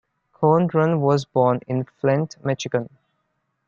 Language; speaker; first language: English; non-native, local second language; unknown